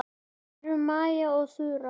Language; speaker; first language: Icelandic; native; Icelandic